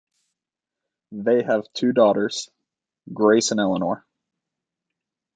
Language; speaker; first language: English; native; English